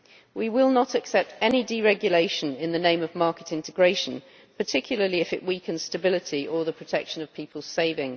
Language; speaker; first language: English; native; English